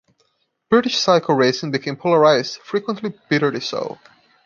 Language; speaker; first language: English; non-native, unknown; Portuguese